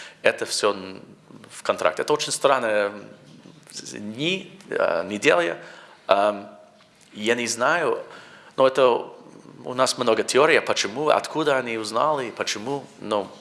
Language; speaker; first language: Russian; non-native, learner; English